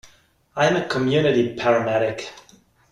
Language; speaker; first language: English; non-native, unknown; German